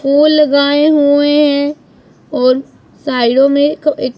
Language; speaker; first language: Hindi; non-native, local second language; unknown